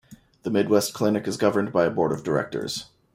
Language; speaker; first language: English; native; English